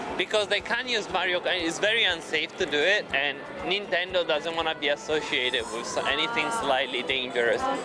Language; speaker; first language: English; non-native, fluent; Italian